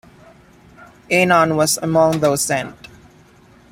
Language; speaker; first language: English; non-native, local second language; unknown